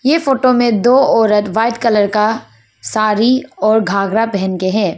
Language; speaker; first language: Hindi; non-native, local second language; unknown